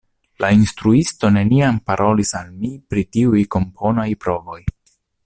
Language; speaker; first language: Esperanto; non-native, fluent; Italian